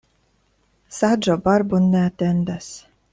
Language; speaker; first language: Esperanto; non-native, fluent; Russian